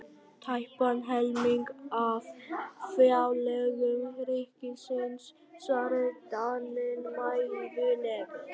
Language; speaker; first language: Icelandic; non-native, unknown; Vietnamese